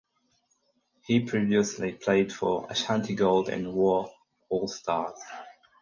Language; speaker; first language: English; non-native, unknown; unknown